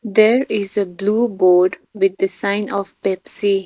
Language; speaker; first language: English; non-native, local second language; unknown